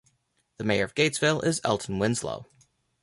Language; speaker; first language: English; native; English